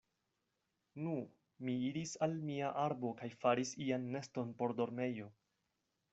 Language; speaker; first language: Esperanto; non-native, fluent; Spanish